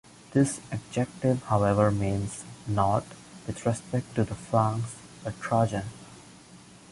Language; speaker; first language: English; non-native, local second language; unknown